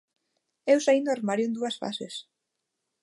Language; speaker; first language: Galician; non-native, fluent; Spanish